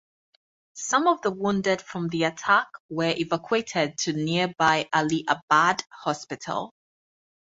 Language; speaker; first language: English; native; English